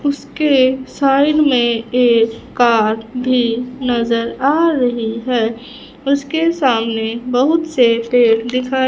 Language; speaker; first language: Hindi; non-native, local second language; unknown